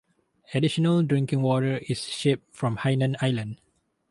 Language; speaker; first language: English; non-native, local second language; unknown